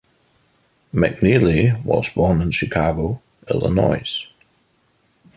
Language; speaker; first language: English; non-native, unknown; German